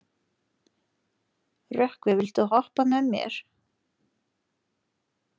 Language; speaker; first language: Icelandic; non-native, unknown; Lithuanian